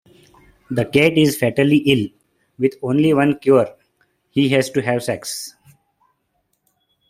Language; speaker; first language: English; non-native, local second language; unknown